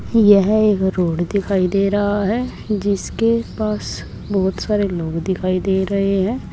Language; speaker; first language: Hindi; native; Hindi